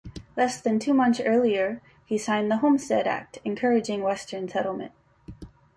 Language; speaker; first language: English; native; English